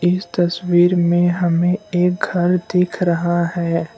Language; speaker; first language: Hindi; non-native, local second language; Assamese